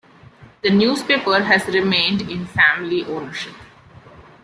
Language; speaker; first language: English; non-native, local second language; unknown